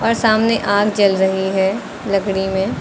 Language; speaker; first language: Hindi; native; Hindi